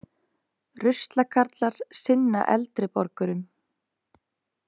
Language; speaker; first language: Icelandic; native; Icelandic